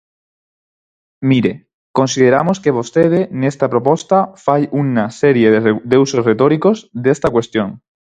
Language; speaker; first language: Galician; non-native, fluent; Spanish